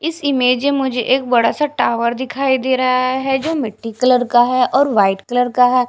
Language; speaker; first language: Hindi; non-native, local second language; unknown